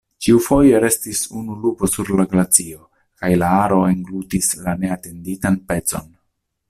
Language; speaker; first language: Esperanto; non-native, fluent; Italian